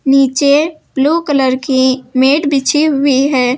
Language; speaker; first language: Hindi; native; Hindi